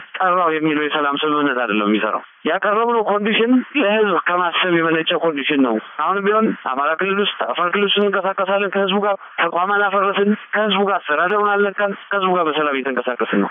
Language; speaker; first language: Amharic; non-native, local second language; Tigrinya